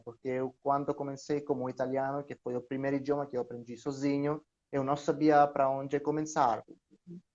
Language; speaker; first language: Portuguese; non-native, learner; Greek